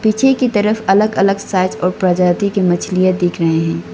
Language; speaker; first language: Hindi; non-native, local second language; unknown